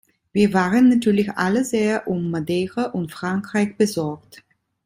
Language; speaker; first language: German; non-native, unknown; Italian